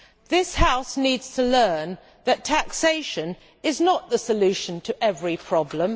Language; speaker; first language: English; native; English